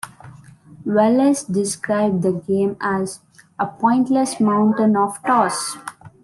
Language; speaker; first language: English; non-native, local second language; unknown